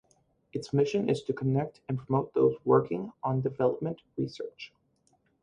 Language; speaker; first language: English; native; English